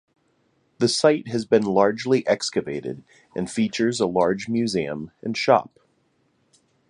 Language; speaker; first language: English; native; English